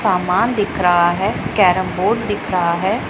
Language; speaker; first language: Hindi; non-native, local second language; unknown